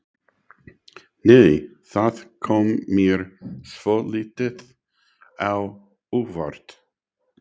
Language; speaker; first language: Icelandic; non-native, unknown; English